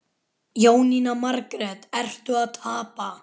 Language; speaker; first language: Icelandic; native; Icelandic